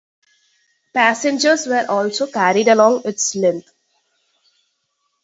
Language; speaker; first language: English; non-native, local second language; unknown